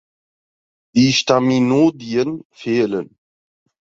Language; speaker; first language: German; early bilingual, other home language; Turkish